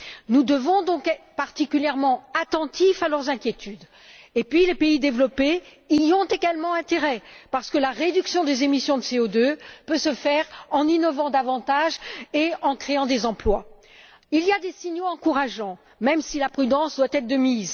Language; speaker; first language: French; native; French